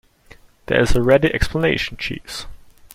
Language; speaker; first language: English; non-native, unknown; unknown